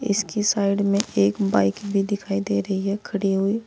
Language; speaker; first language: Hindi; native; Hindi